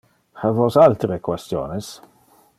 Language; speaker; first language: Interlingua; non-native, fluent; Dutch